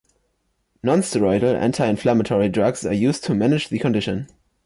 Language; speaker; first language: English; non-native, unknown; German